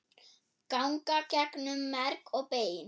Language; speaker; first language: Icelandic; non-native, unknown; German